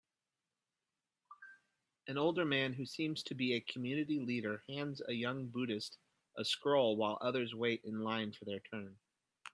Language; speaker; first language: English; native; English